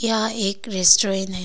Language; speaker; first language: Hindi; non-native, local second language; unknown